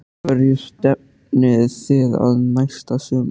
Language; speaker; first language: Icelandic; native; Icelandic